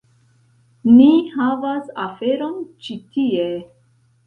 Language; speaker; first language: Esperanto; non-native, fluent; Central Kurdish